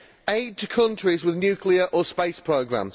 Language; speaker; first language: English; native; English